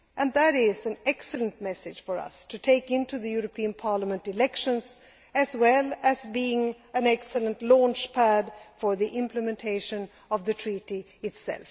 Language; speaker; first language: English; non-native, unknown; Swedish